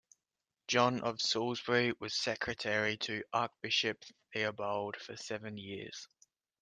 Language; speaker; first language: English; native; English